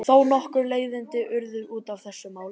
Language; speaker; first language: Icelandic; native; Icelandic